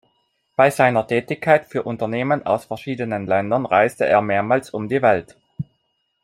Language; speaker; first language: German; non-native, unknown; Italian